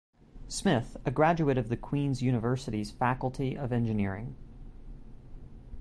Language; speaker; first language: English; native; English